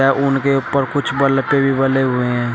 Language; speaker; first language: Hindi; native; Hindi